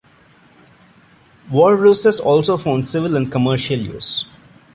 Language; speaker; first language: English; non-native, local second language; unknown